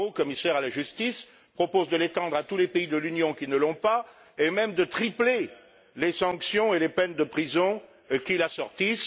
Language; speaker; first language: French; native; French